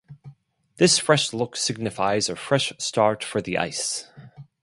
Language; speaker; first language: English; non-native, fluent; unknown